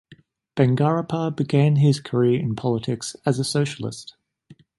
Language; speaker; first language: English; native; English